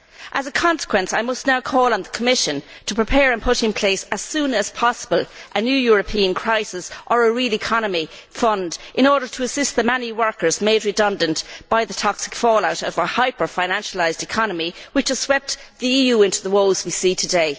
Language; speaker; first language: English; native; English